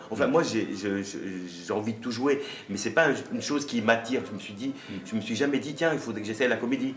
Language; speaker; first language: French; early bilingual, other home language; Arabic